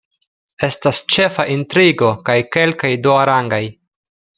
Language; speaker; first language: Esperanto; non-native, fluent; Russian